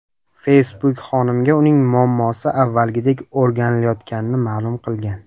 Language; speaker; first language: Uzbek; native; Uzbek